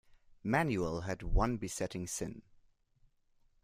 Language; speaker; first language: English; non-native, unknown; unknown